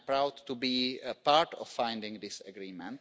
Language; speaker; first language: English; non-native, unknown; Czech